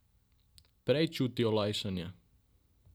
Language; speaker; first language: Slovenian; non-native, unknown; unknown